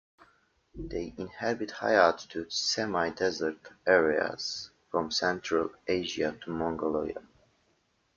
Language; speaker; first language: English; native; English